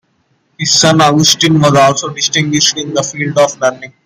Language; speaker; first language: English; non-native, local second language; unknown